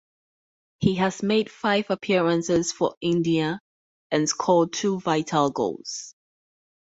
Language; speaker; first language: English; native; English